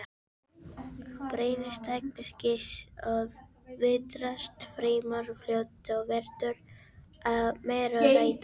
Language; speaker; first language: Icelandic; non-native, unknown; Filipino